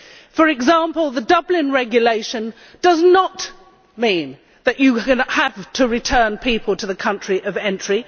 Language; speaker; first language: English; native; English